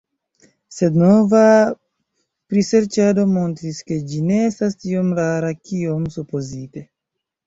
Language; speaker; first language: Esperanto; non-native, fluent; Chinese